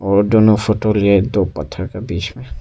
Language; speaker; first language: Hindi; non-native, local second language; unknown